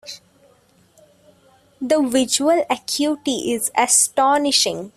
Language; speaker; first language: English; non-native, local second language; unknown